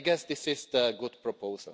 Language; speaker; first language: English; non-native, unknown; Czech